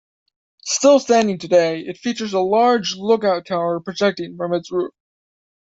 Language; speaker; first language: English; native; English